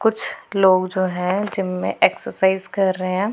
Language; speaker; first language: Hindi; non-native, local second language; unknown